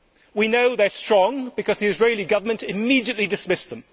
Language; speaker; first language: English; native; English